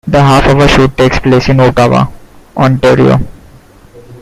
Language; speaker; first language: English; non-native, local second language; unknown